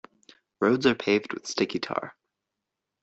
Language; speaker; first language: English; native; English